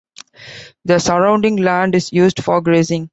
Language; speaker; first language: English; non-native, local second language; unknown